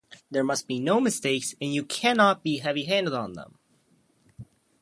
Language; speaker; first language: English; native; English